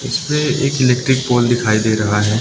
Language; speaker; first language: Hindi; non-native, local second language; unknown